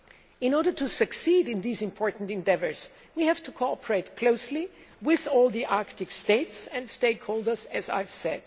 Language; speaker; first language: English; non-native, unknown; German